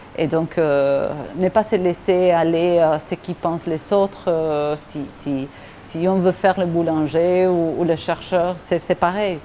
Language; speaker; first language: French; non-native, fluent; Spanish